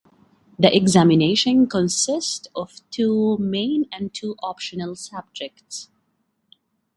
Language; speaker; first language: English; native; English